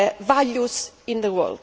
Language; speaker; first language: English; non-native, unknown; Greek